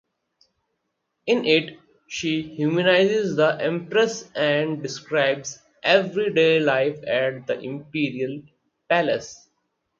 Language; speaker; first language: English; non-native, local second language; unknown